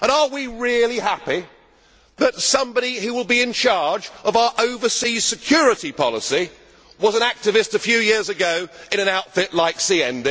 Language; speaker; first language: English; native; English